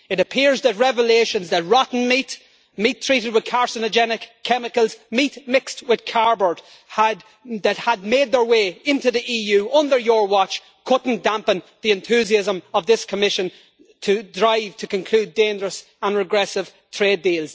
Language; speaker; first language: English; native; English